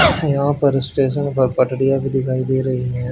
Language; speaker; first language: Hindi; native; Hindi